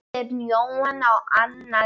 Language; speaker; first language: Icelandic; non-native, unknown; Polish